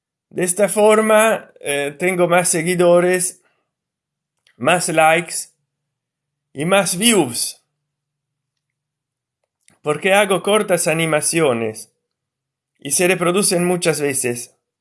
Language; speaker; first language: Spanish; non-native, related language; Italian